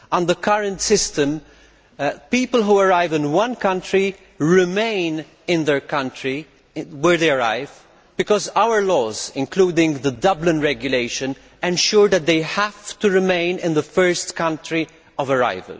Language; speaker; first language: English; non-native, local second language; Maltese